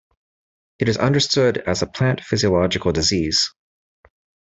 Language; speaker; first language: English; native; English